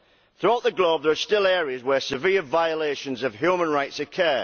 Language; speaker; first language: English; native; English